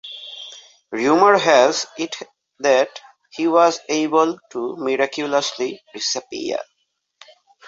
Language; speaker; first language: English; non-native, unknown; Bangla